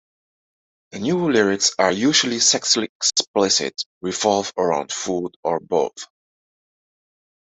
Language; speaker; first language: English; non-native, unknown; Dutch